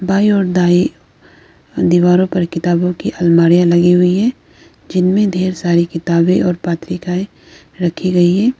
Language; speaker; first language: Hindi; non-native, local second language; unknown